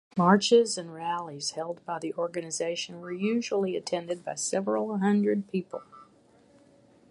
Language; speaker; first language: English; native; English